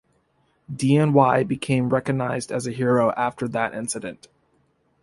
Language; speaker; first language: English; native; English